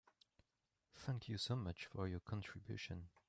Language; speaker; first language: English; non-native, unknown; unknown